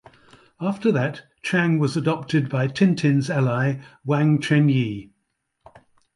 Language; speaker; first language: English; native; English